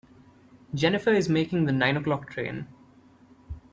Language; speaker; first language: English; non-native, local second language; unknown